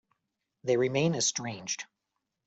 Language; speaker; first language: English; native; English